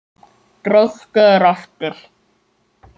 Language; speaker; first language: Icelandic; native; Icelandic